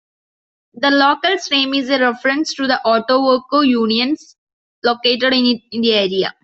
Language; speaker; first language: English; non-native, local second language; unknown